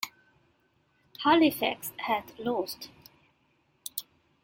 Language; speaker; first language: English; non-native, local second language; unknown